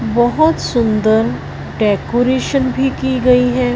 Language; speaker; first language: Hindi; non-native, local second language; Punjabi